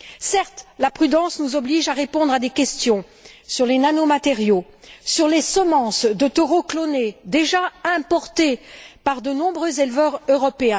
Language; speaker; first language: French; native; French